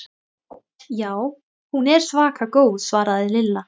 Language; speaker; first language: Icelandic; non-native, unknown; Thai